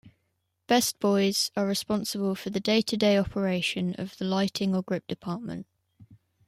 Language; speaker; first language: English; native; English